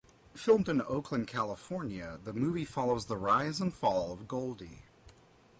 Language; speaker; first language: English; native; English